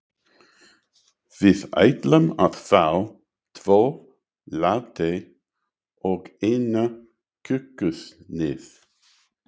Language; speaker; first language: Icelandic; non-native, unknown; English